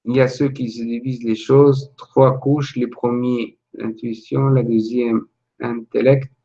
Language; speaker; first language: French; non-native, local second language; Arabic